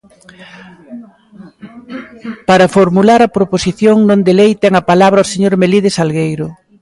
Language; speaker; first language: Galician; native; Galician